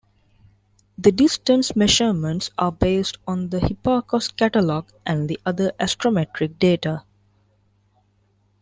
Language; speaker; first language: English; non-native, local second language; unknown